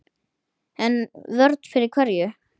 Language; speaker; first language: Icelandic; native; Icelandic